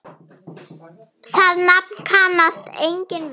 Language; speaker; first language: Icelandic; non-native, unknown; German